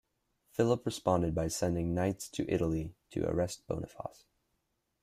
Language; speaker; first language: English; native; English